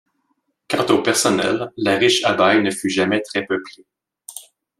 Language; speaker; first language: French; native; French